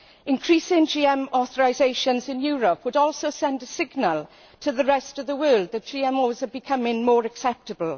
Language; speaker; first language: English; native; English